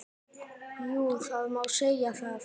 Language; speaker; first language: Icelandic; native; Icelandic